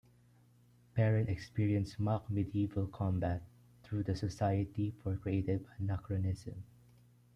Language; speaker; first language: English; non-native, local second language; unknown